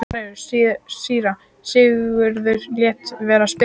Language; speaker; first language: Icelandic; native; Icelandic